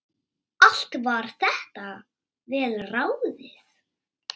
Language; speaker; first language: Icelandic; native; Icelandic